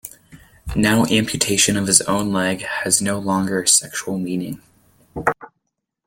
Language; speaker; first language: English; native; English